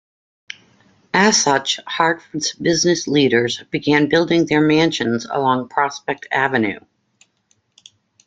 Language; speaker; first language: English; native; English